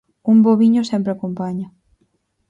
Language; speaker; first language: Galician; native; Galician